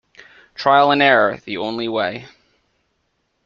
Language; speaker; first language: English; native; English